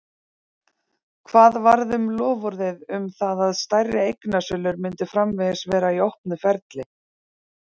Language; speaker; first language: Icelandic; native; Icelandic